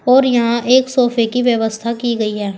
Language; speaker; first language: Hindi; native; Hindi